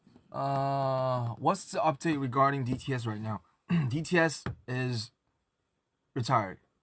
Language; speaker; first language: English; non-native, fluent; Korean